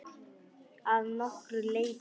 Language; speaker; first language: Icelandic; non-native, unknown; Polish